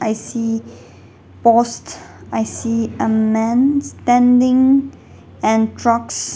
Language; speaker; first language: English; non-native, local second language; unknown